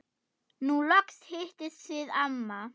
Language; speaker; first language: Icelandic; non-native, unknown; German